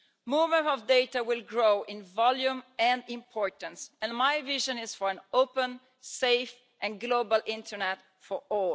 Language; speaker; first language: English; non-native, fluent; Italian